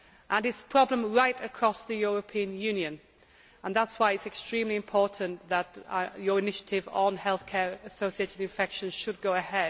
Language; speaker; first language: English; native; English